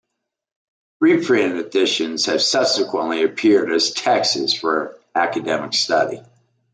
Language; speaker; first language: English; native; English